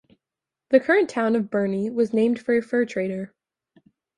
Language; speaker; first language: English; native; English